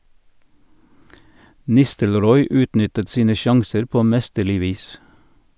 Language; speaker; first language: Norwegian; native; Norwegian